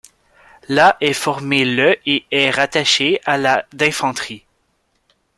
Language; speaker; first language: French; native; French